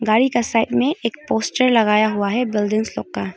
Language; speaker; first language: Hindi; non-native, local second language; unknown